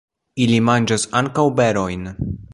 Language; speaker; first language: Esperanto; non-native, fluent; Polish